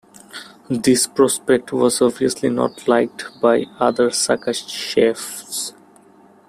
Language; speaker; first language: English; non-native, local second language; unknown